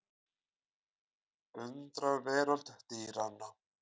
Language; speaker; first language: Icelandic; native; Icelandic